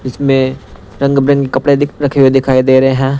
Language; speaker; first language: Hindi; non-native, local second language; Punjabi